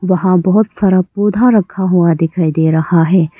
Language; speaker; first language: Hindi; non-native, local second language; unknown